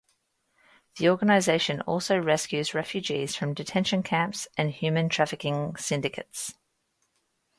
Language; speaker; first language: English; native; English